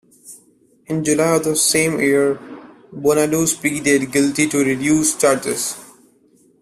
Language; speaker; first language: English; non-native, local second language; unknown